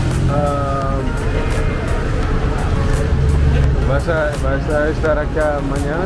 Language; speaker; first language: Spanish; non-native, learner; English